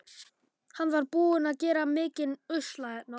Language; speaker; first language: Icelandic; non-native, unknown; Polish